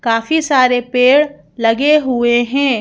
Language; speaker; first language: Hindi; native; Hindi